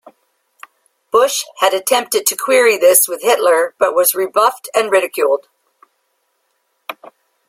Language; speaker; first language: English; native; English